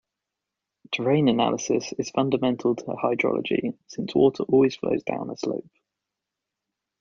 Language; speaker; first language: English; native; English